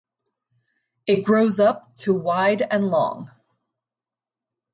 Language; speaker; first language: English; native; English